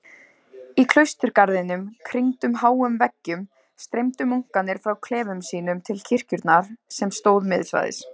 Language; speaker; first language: Icelandic; native; Icelandic